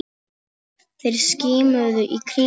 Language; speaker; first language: Icelandic; non-native, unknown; Polish